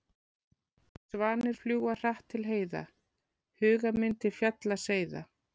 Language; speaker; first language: Icelandic; native; Icelandic